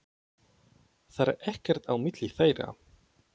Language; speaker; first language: Icelandic; non-native, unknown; Polish